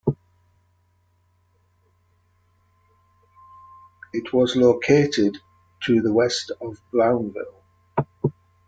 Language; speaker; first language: English; native; English